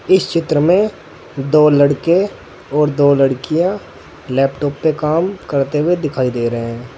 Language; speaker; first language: Hindi; native; Hindi